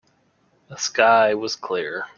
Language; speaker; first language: English; native; English